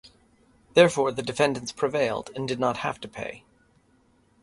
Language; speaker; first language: English; native; English